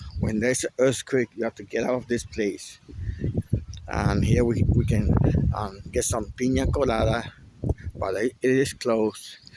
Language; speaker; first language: English; non-native, local second language; Spanish